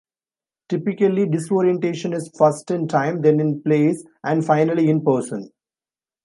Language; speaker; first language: English; non-native, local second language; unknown